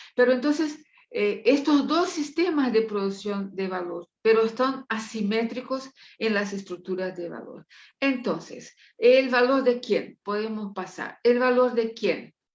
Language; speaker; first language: Spanish; non-native, related language; Portuguese